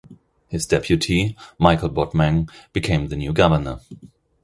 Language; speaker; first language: English; non-native, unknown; German